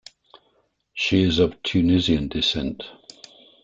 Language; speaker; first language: English; native; English